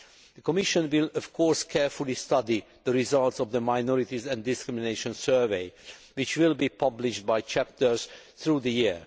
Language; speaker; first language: English; non-native, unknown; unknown